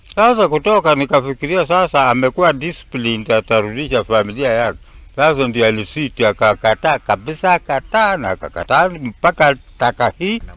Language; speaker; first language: Swahili; non-native, local second language; Luyia